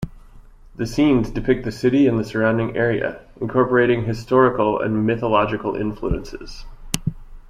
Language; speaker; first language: English; native; English